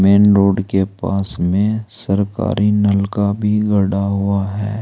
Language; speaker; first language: Hindi; native; Hindi